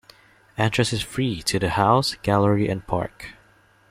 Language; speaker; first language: English; non-native, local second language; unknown